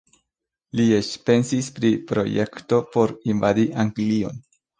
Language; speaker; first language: Esperanto; non-native, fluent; Spanish